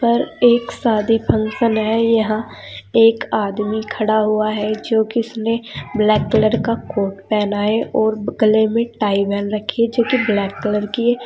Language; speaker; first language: Hindi; native; Hindi